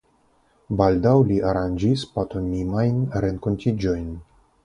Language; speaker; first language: Esperanto; non-native, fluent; Russian